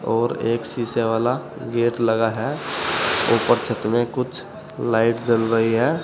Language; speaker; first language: Hindi; native; Hindi